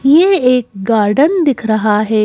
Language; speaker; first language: Hindi; native; Hindi